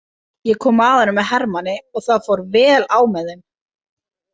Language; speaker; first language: Icelandic; native; Icelandic